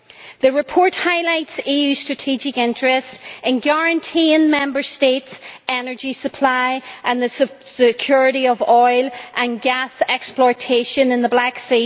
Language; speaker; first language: English; native; English